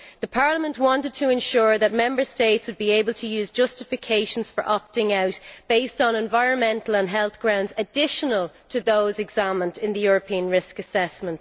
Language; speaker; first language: English; native; English